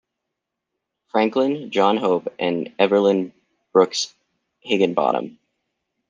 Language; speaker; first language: English; native; English